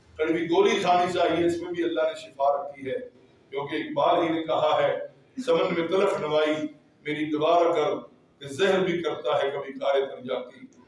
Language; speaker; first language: Urdu; non-native, local second language; Punjabi